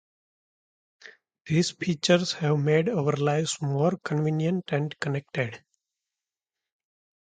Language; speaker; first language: English; non-native, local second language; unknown